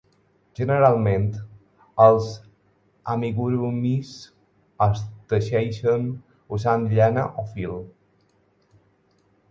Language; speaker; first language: Catalan; non-native, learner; Spanish